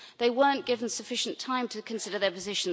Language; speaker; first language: English; native; English